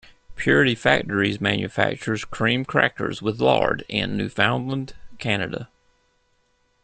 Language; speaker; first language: English; native; English